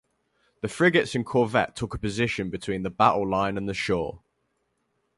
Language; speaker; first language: English; native; English